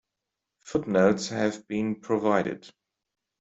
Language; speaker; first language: English; non-native, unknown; German